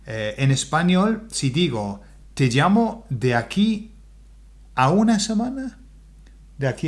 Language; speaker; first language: Spanish; non-native, fluent; English